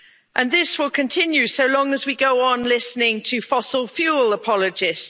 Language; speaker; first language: English; native; English